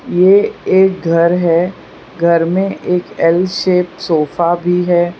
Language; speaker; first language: Hindi; non-native, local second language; Gujarati